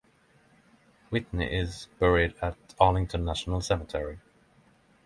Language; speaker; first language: English; non-native, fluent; Norwegian